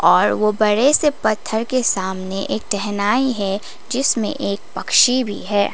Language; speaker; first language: Hindi; non-native, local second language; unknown